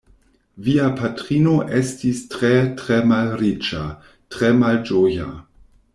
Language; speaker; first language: Esperanto; non-native, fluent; German